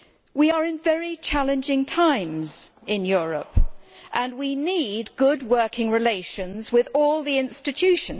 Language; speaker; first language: English; native; English